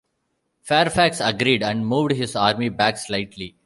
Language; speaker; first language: English; non-native, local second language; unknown